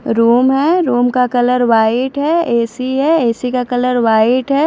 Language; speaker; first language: Hindi; non-native, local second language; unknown